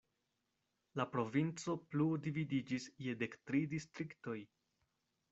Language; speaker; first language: Esperanto; non-native, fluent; Spanish